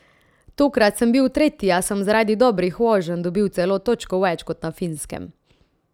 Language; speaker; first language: Slovenian; native; Slovenian